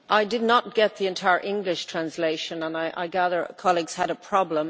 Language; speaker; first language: English; native; English